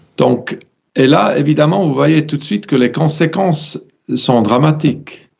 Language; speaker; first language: French; non-native, fluent; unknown